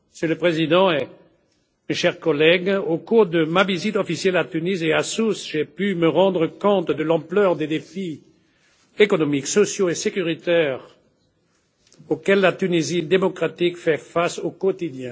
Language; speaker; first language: French; non-native, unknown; German